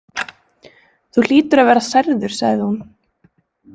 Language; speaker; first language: Icelandic; native; Icelandic